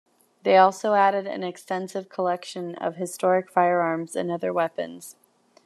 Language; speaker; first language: English; native; English